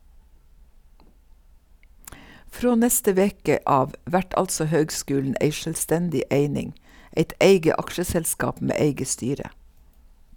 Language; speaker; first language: Norwegian; native; Norwegian